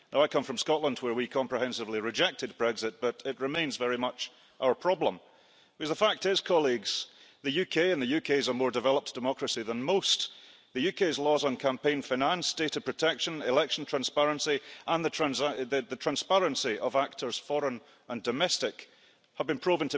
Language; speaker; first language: English; early bilingual, heritage; English